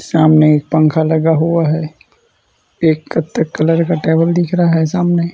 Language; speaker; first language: Hindi; non-native, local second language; Gujarati